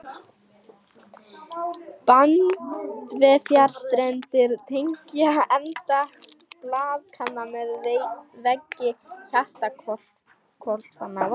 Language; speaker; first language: Icelandic; non-native, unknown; Lithuanian